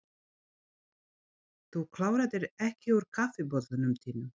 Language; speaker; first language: Icelandic; non-native, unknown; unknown